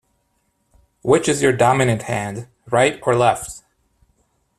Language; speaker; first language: English; native; English